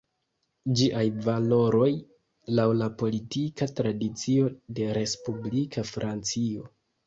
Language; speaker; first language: Esperanto; non-native, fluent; Kinyarwanda